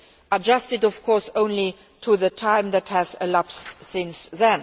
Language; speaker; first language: English; non-native, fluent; Luxembourgish